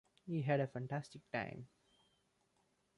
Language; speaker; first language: English; non-native, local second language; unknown